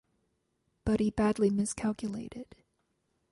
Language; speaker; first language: English; native; English